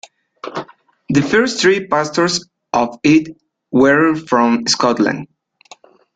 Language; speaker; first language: English; non-native, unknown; Spanish